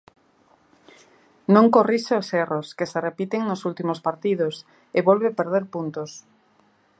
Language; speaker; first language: Galician; native; Galician